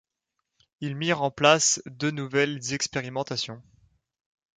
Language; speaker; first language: French; native; French